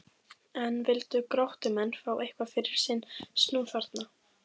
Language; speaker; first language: Icelandic; native; Icelandic